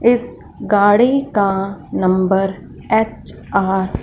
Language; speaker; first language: Hindi; non-native, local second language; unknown